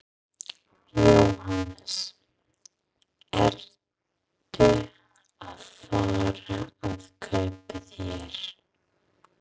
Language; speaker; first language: Icelandic; non-native, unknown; English